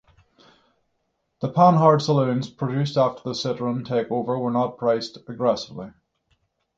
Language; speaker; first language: English; native; English